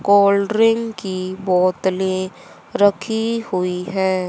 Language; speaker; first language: Hindi; native; Hindi